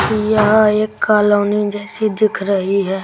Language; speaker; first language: Hindi; native; Hindi